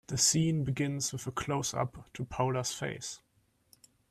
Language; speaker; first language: English; non-native, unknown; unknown